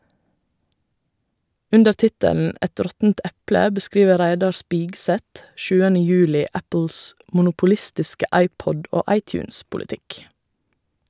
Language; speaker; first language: Norwegian; native; Norwegian